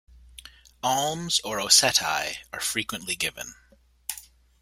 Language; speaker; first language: English; native; English